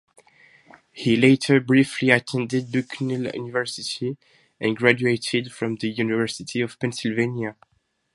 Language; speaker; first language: English; non-native, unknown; French